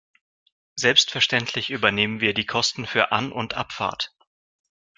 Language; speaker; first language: German; non-native, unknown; Russian